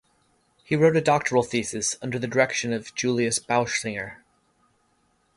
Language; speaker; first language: English; native; English